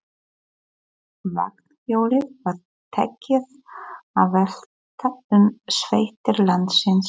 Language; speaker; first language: Icelandic; non-native, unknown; Polish